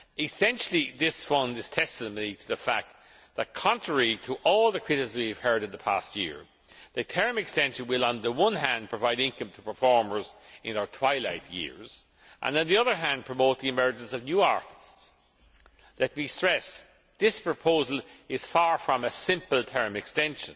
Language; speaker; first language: English; non-native, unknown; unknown